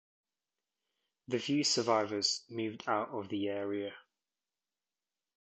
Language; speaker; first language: English; native; English